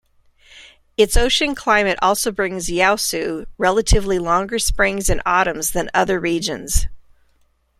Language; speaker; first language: English; native; English